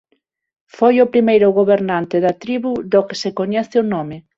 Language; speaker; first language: Galician; non-native, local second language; Spanish